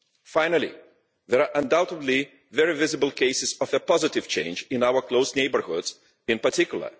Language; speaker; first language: English; non-native, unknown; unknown